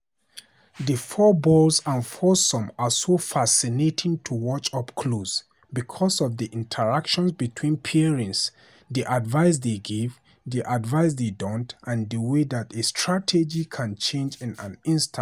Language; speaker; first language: English; non-native, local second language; Hausa